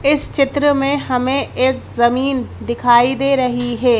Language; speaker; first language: Hindi; native; Hindi